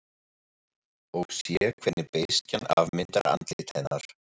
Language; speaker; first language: Icelandic; non-native, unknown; German